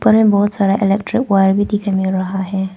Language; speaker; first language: Hindi; non-native, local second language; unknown